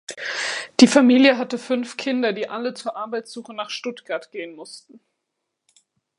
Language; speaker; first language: German; native; German